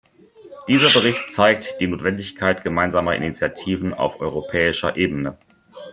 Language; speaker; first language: German; native; German